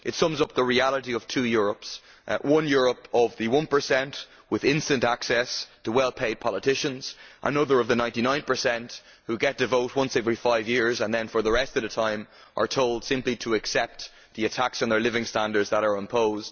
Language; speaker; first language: English; native; English